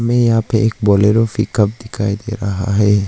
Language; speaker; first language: Hindi; early bilingual, other home language; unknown